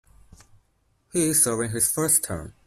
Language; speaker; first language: English; non-native, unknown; Chinese